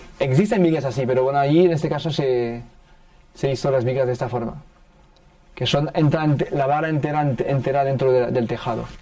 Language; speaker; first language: Spanish; early bilingual, heritage; French